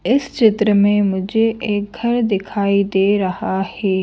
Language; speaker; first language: Hindi; native; Hindi